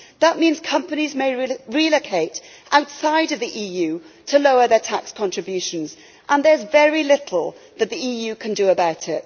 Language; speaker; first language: English; native; English